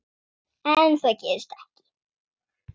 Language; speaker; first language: Icelandic; non-native, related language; Swedish